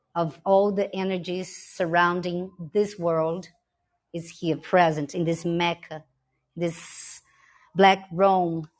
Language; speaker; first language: English; non-native, fluent; Portuguese